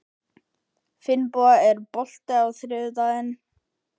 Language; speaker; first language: Icelandic; native; Icelandic